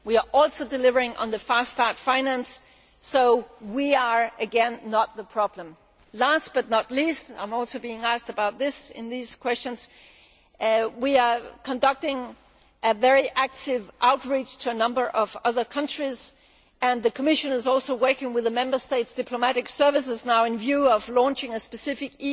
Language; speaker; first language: English; non-native, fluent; Danish